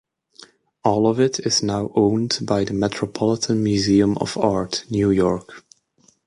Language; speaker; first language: English; native; English